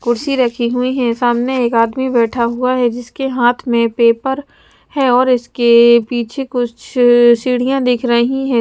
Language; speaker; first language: Hindi; non-native, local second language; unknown